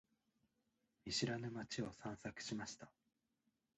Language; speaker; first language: Japanese; native; Japanese